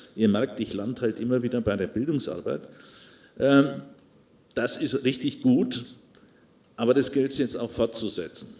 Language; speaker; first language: German; native; German